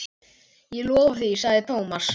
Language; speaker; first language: Icelandic; native; Icelandic